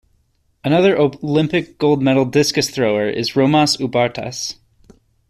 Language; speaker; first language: English; native; English